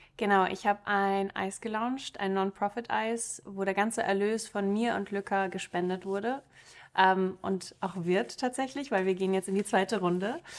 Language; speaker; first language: German; early bilingual, other home language; Russian